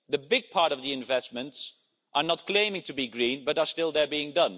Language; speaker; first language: English; non-native, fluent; Dutch